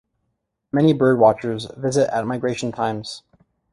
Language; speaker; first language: English; native; English